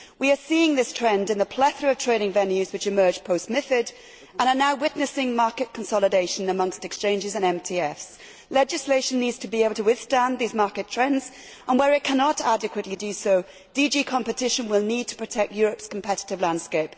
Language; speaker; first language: English; native; English